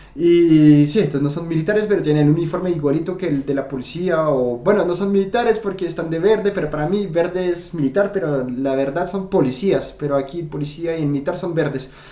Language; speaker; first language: Spanish; non-native, fluent; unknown